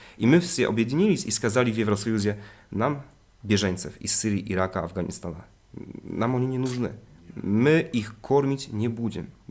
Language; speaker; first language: Russian; non-native, related language; Polish